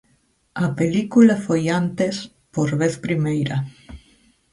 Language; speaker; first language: Galician; native; Galician